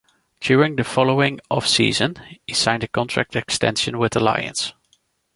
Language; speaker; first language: English; non-native, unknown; Dutch